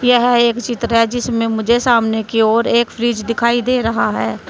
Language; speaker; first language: Hindi; native; Hindi